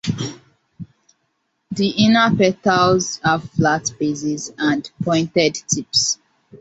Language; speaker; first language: English; non-native, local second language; Hausa